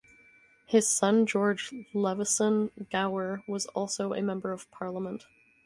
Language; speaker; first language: English; native; English